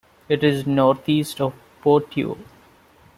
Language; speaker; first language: English; non-native, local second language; Malayalam